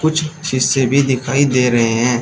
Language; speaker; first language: Hindi; native; Hindi